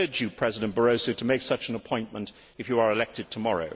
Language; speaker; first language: English; native; English